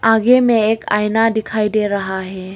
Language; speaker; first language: Hindi; early bilingual, other home language; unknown